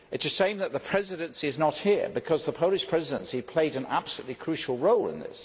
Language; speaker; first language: English; native; English